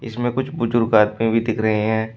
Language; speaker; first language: Hindi; native; Hindi